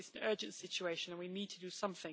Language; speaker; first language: English; native; English